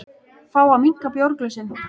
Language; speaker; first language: Icelandic; native; Icelandic